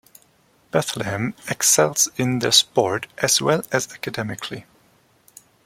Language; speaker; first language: English; non-native, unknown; German